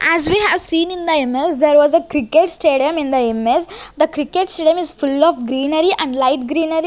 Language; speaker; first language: English; non-native, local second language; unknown